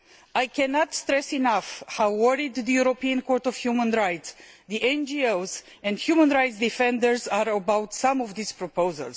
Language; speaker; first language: English; non-native, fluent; Romanian